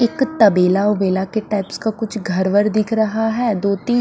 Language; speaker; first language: Hindi; non-native, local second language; Punjabi